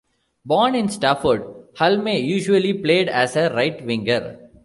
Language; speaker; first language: English; non-native, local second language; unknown